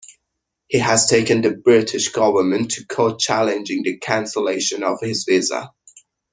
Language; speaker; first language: English; non-native, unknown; Persian